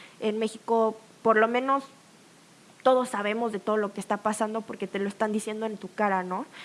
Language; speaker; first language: Spanish; early bilingual, other home language; Korean